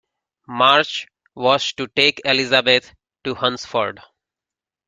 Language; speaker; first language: English; native; English